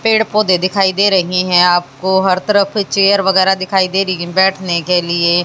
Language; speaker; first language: Hindi; native; Hindi